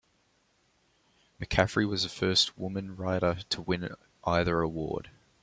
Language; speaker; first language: English; native; English